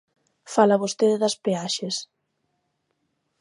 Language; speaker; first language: Galician; native; Galician